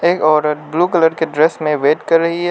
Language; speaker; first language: Hindi; non-native, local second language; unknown